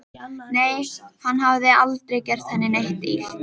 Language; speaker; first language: Icelandic; native; Icelandic